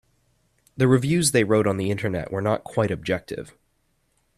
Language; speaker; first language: English; native; English